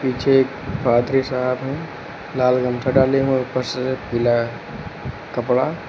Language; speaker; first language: Hindi; native; Hindi